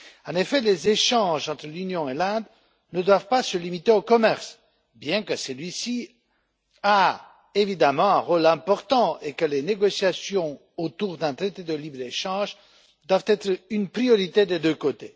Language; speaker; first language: French; non-native, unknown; Romanian